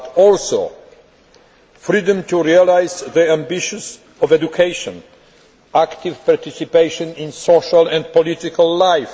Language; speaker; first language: English; non-native, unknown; Polish